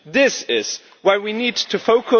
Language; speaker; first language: English; non-native, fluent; German